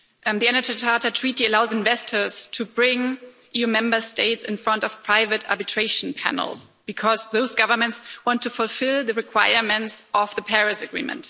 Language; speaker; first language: English; non-native, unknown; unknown